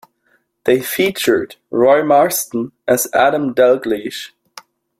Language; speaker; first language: English; non-native, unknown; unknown